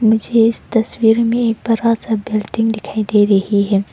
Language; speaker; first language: Hindi; non-native, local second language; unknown